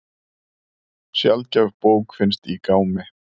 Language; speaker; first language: Icelandic; native; Icelandic